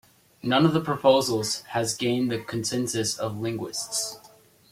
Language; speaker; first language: English; native; English